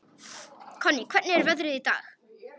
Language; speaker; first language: Icelandic; non-native, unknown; Polish